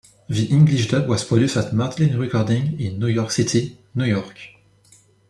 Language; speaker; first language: English; non-native, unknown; French